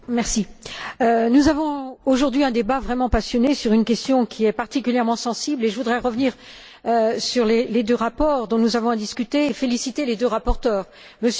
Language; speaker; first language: French; native; French